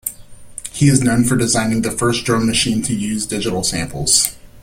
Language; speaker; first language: English; native; English